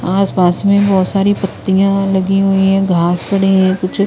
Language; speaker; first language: Hindi; non-native, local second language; Punjabi